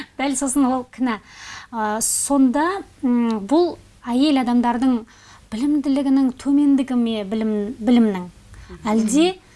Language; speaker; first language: Kazakh; native; Kazakh